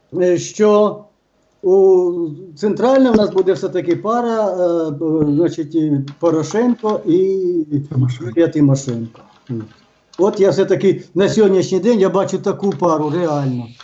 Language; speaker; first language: Ukrainian; native; Ukrainian